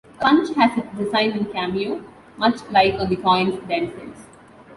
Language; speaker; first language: English; non-native, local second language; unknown